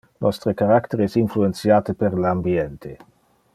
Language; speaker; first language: Interlingua; non-native, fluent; Dutch